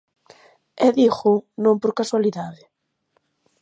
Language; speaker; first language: Galician; native; Galician